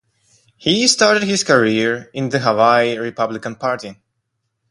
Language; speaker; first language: English; non-native, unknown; Russian